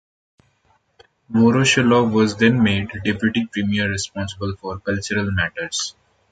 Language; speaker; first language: English; non-native, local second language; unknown